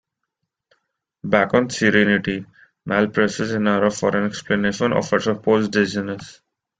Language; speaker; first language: English; non-native, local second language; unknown